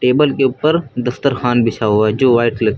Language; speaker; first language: Hindi; native; Hindi